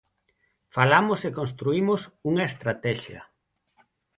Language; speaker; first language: Galician; non-native, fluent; Spanish